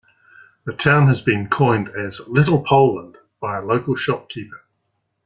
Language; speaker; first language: English; native; English